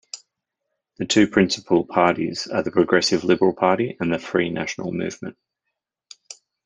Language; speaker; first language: English; native; English